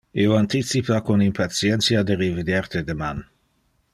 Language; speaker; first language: Interlingua; non-native, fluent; Dutch